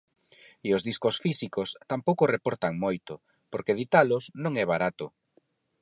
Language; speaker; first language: Galician; non-native, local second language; Spanish